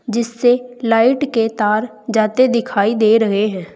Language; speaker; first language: Hindi; native; Hindi